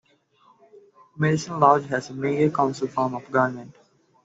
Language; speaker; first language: English; non-native, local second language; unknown